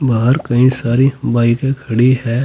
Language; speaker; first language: Hindi; native; Hindi